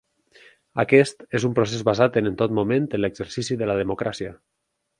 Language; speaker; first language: Catalan; native; Catalan